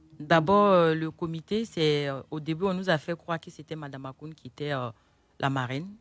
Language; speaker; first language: French; non-native, local second language; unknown